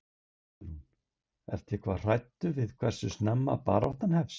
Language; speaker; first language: Icelandic; native; Icelandic